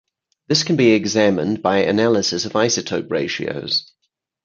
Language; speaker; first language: English; native; English